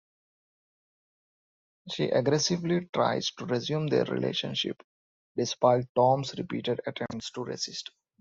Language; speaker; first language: English; non-native, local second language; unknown